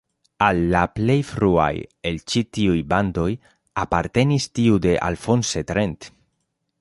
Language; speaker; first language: Esperanto; non-native, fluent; Spanish